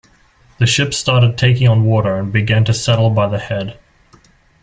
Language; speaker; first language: English; native; English